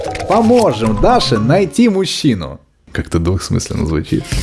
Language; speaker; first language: Russian; native; Russian